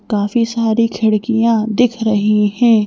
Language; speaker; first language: Hindi; native; Hindi